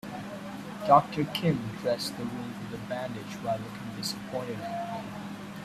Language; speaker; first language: English; non-native, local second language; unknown